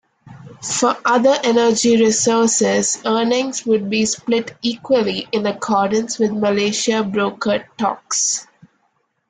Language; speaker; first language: English; non-native, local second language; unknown